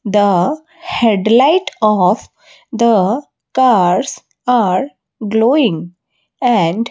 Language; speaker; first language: English; non-native, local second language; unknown